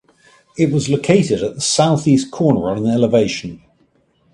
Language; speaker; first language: English; native; English